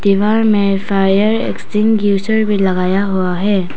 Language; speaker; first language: Hindi; non-native, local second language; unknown